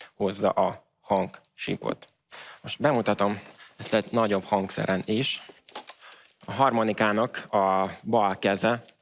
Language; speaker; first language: Hungarian; early bilingual, other home language; Ukrainian